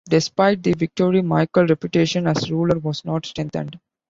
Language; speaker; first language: English; non-native, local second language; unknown